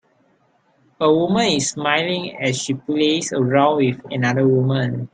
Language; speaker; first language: English; non-native, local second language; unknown